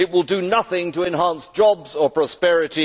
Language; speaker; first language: English; native; English